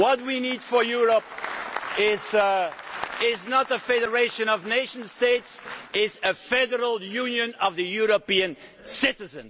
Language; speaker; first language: English; non-native, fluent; Dutch